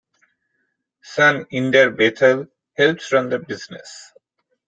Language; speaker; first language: English; non-native, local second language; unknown